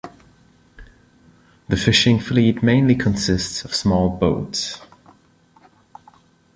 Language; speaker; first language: English; non-native, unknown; Spanish